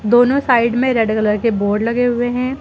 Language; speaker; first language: Hindi; native; Hindi